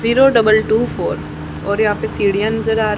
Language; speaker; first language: Hindi; native; Hindi